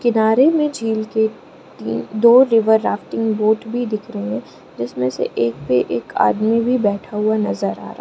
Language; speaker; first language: Hindi; non-native, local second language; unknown